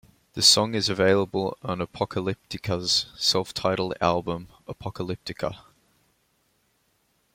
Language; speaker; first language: English; native; English